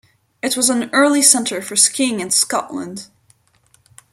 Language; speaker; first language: English; non-native, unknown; French